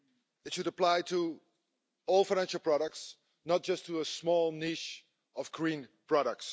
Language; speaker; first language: English; non-native, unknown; Dutch